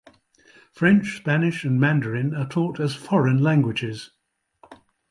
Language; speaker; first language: English; native; English